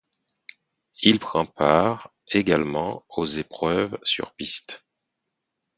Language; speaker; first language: French; non-native, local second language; Haitian Creole